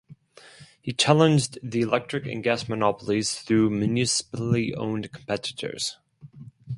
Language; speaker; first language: English; non-native, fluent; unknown